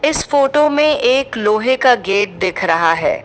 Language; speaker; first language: Hindi; native; Hindi